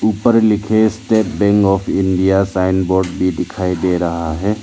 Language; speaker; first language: Hindi; non-native, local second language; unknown